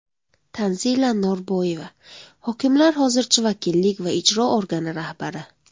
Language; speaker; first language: Uzbek; non-native, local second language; Tajik